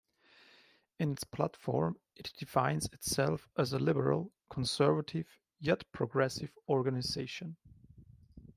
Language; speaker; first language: English; non-native, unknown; German